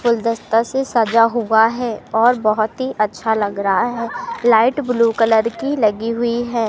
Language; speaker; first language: Hindi; native; Hindi